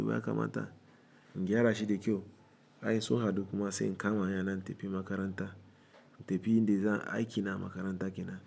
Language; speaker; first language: Hausa; non-native, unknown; Igbo